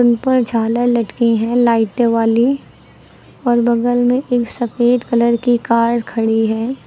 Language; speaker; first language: Hindi; native; Hindi